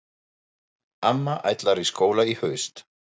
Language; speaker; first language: Icelandic; non-native, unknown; German